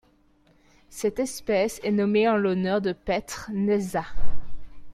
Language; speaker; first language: French; native; French